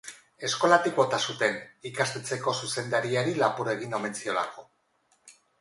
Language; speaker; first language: Basque; non-native, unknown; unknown